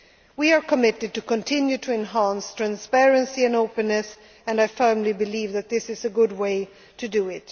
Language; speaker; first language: English; non-native, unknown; Swedish